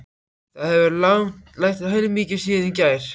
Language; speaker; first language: Icelandic; native; Icelandic